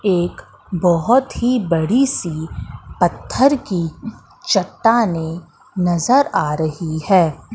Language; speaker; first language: Hindi; native; Hindi